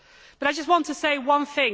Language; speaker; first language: English; native; English